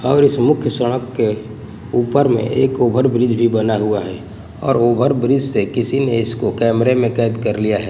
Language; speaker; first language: Hindi; non-native, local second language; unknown